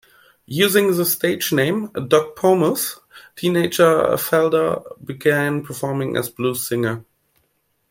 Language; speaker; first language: English; non-native, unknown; German